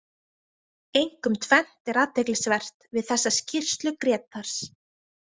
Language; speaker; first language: Icelandic; native; Icelandic